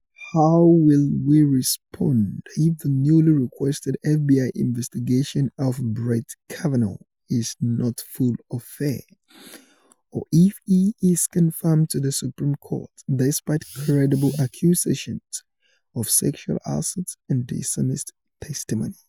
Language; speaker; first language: English; non-native, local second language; Yoruba